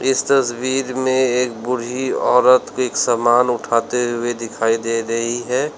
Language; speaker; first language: Hindi; native; Hindi